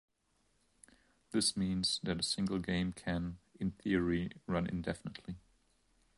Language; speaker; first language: English; non-native, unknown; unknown